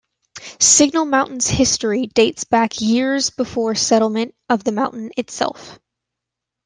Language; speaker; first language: English; native; English